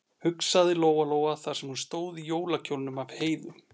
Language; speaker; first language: Icelandic; native; Icelandic